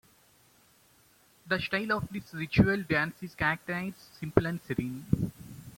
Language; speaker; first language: English; non-native, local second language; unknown